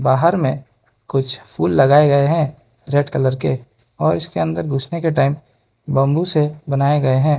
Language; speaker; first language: Hindi; non-native, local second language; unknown